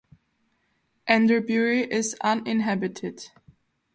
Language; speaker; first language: English; non-native, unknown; Slovak